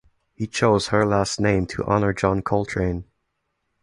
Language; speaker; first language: English; non-native, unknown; German